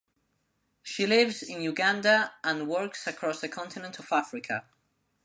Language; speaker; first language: English; non-native, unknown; Spanish